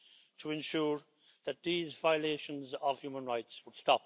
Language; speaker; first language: English; native; English